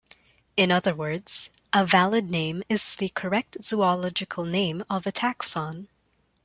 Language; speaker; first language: English; non-native, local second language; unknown